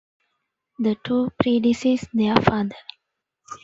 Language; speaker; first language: English; non-native, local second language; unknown